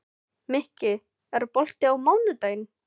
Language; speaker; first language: Icelandic; non-native, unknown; Filipino